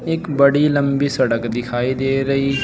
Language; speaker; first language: Hindi; native; Hindi